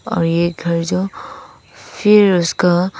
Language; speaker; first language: Hindi; non-native, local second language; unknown